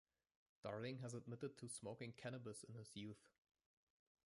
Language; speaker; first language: English; non-native, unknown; German